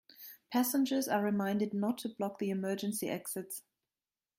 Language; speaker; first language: English; non-native, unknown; German